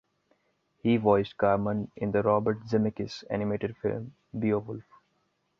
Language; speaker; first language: English; non-native, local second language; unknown